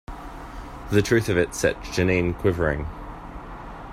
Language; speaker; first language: English; native; English